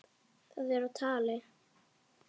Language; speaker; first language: Icelandic; non-native, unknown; Polish